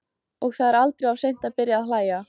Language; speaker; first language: Icelandic; native; Icelandic